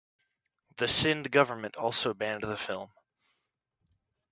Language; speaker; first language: English; native; English